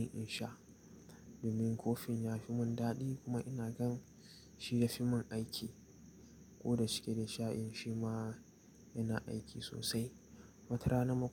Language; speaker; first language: Hausa; native; Hausa